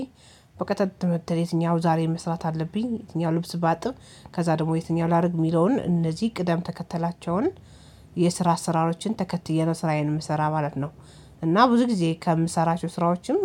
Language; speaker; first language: Amharic; native; Amharic